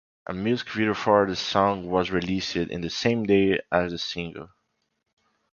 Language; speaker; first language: English; non-native, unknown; Portuguese